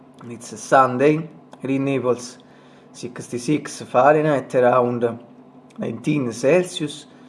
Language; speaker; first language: English; non-native, fluent; Italian